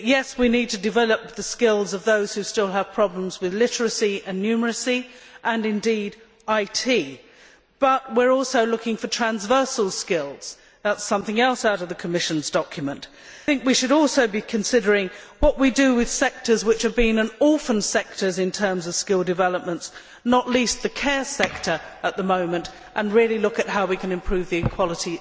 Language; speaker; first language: English; native; English